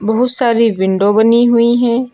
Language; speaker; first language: Hindi; native; Hindi